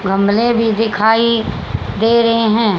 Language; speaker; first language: Hindi; native; Hindi